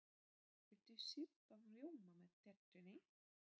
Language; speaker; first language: Icelandic; non-native, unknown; Polish